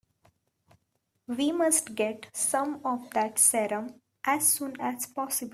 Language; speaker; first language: English; non-native, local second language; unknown